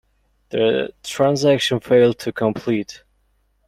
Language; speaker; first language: English; non-native, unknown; Mongolian